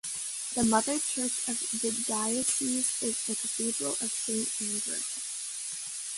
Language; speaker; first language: English; native; English